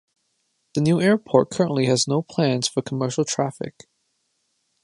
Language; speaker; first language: English; non-native, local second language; Cantonese